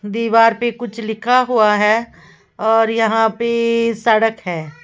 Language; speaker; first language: Hindi; native; Hindi